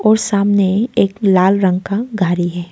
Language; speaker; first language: Hindi; non-native, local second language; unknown